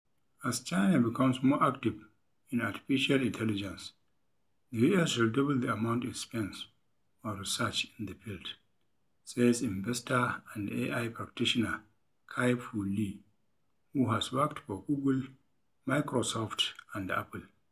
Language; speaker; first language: English; non-native, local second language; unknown